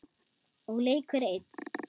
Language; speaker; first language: Icelandic; non-native, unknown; German